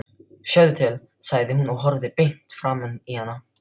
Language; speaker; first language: Icelandic; non-native, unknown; Filipino